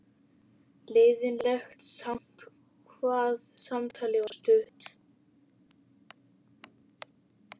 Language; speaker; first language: Icelandic; native; Icelandic